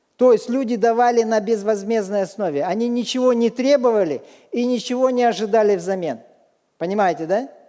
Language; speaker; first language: Russian; native; Russian